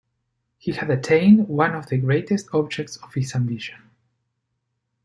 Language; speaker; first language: English; non-native, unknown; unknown